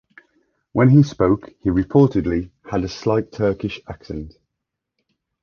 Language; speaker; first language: English; native; English